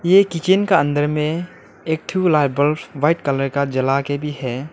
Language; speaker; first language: Hindi; non-native, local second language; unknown